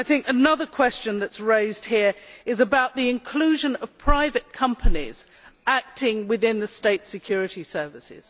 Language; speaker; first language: English; native; English